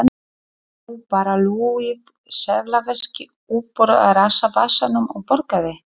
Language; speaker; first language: Icelandic; non-native, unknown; Polish